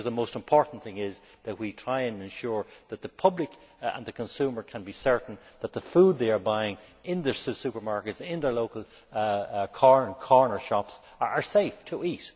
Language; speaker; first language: English; native; English